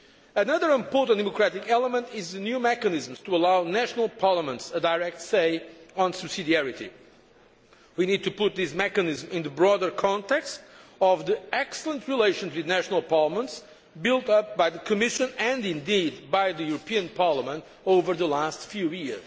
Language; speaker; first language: English; non-native, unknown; Portuguese